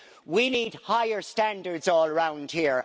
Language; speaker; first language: English; native; English